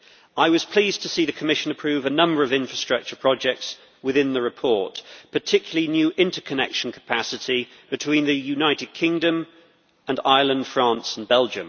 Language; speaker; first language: English; native; English